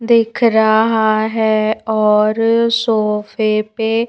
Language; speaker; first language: Hindi; native; Hindi